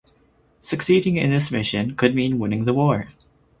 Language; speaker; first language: English; native; English